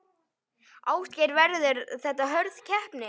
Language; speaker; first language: Icelandic; native; Icelandic